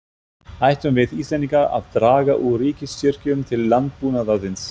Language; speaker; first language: Icelandic; non-native, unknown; German